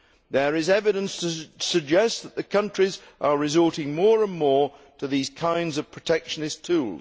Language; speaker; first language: English; native; English